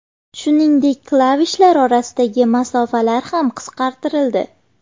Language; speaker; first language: Uzbek; native; Uzbek